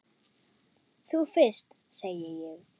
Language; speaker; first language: Icelandic; non-native, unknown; German